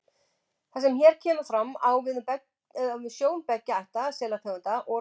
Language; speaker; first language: Icelandic; native; Icelandic